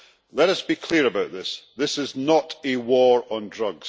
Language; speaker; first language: English; native; English